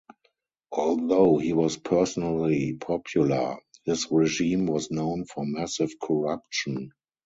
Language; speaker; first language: English; non-native, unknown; German